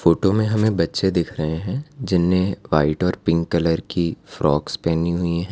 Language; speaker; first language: Hindi; non-native, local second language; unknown